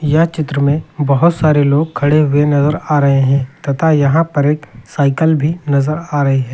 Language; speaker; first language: Hindi; native; Hindi